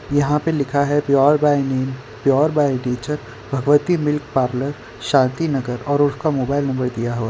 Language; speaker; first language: Hindi; non-native, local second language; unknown